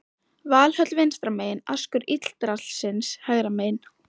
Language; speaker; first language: Icelandic; native; Icelandic